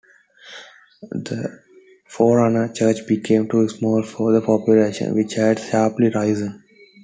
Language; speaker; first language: English; non-native, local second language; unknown